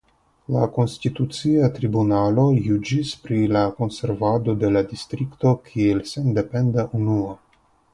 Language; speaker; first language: Esperanto; non-native, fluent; Russian